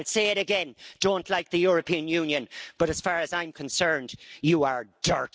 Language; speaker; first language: English; native; English